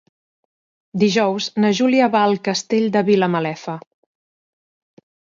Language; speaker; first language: Catalan; native; Catalan